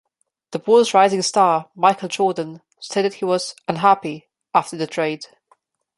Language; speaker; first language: English; non-native, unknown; Slovenian